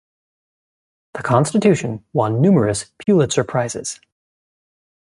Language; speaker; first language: English; native; English